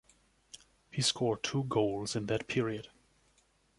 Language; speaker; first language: English; non-native, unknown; German